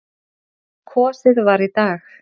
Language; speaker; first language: Icelandic; native; Icelandic